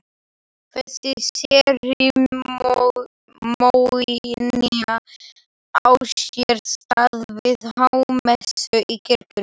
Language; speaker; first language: Icelandic; non-native, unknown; Slovak